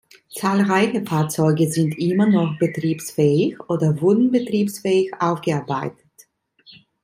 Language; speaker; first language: German; non-native, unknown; Italian